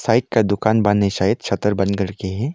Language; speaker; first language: Hindi; non-native, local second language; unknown